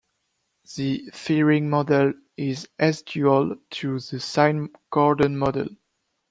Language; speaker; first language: English; non-native, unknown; French